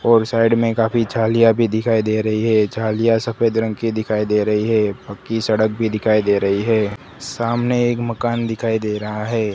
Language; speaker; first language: Hindi; non-native, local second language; Gujarati